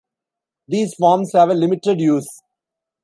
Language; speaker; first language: English; non-native, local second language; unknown